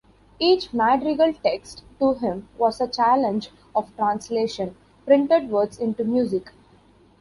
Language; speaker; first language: English; non-native, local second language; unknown